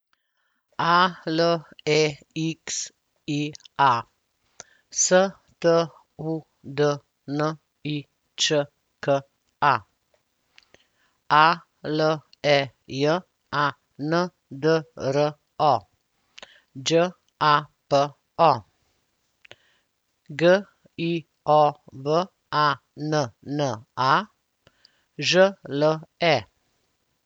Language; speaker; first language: Slovenian; native; Slovenian